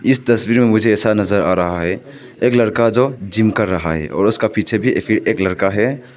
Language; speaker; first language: Hindi; non-native, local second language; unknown